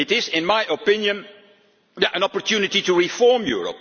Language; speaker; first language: English; non-native, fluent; Dutch